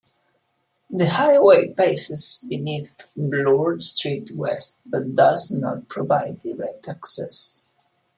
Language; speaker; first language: English; non-native, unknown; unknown